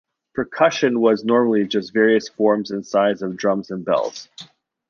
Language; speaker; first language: English; native; English